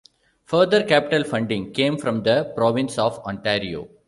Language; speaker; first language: English; non-native, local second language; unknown